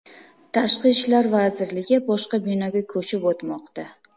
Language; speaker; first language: Uzbek; native; Uzbek